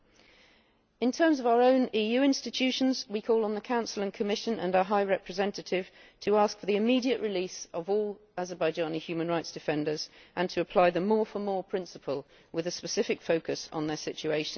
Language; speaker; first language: English; native; English